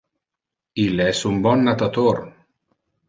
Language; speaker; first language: Interlingua; non-native, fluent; Italian